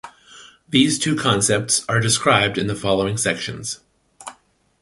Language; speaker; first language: English; native; English